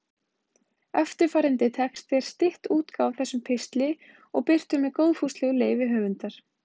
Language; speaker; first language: Icelandic; native; Icelandic